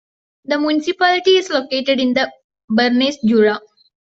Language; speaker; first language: English; non-native, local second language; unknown